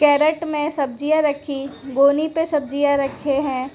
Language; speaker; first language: Hindi; non-native, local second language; Gujarati